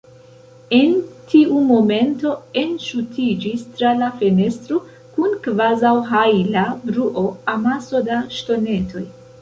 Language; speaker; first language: Esperanto; non-native, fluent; Central Kurdish